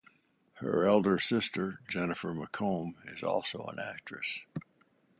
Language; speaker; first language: English; native; English